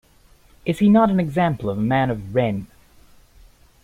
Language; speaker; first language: English; native; English